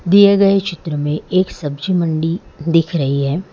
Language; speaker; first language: Hindi; non-native, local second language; Gujarati